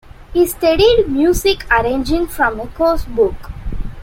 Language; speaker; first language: English; non-native, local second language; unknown